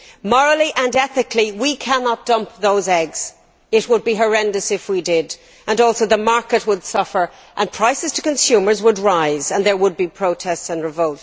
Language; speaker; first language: English; native; English